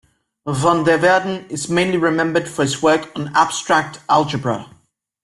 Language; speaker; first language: English; native; English